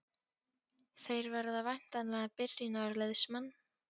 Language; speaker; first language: Icelandic; non-native, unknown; Polish